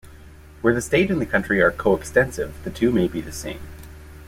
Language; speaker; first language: English; native; English